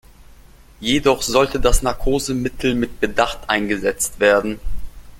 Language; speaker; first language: German; non-native, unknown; Russian